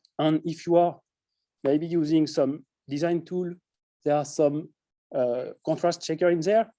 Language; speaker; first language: English; non-native, fluent; French